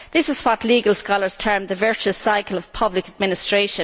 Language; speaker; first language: English; native; English